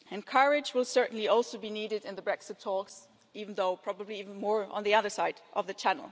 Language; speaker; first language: English; non-native, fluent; German